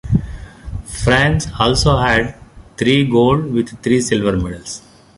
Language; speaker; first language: English; non-native, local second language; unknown